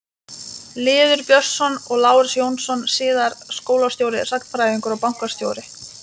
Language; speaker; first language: Icelandic; non-native, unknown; Lithuanian